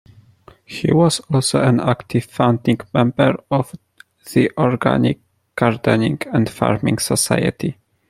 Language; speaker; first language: English; non-native, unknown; Polish